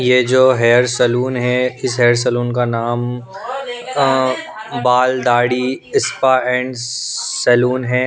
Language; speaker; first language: Hindi; non-native, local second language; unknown